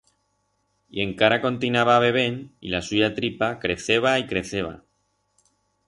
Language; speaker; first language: Aragonese; non-native, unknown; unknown